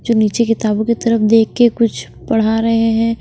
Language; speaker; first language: Hindi; non-native, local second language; Punjabi